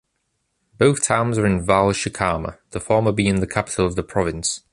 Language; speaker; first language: English; native; English